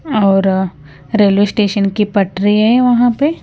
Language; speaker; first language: Hindi; non-native, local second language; Punjabi